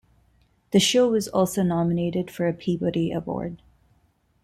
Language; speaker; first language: English; non-native, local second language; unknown